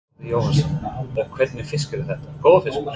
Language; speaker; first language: Icelandic; non-native, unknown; English